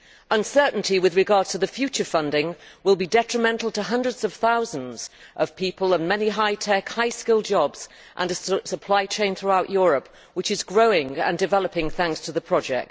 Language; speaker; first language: English; native; English